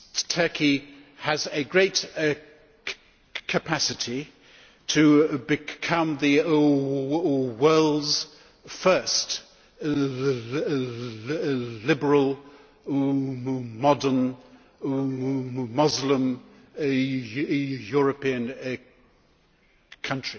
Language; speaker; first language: English; native; English